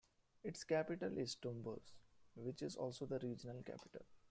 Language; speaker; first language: English; non-native, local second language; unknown